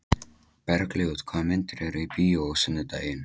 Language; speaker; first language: Icelandic; non-native, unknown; Polish